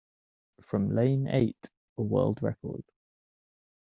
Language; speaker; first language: English; native; English